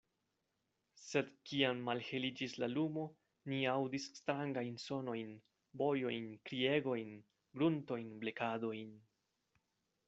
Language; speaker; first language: Esperanto; non-native, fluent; Spanish